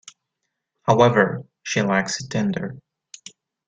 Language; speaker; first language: English; native; English